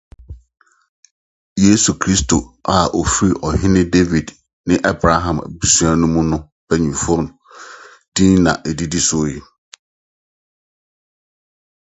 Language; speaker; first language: English; non-native, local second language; Akan